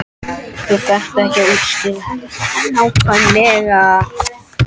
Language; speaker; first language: Icelandic; non-native, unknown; French